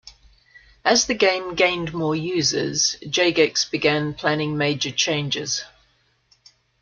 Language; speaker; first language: English; native; English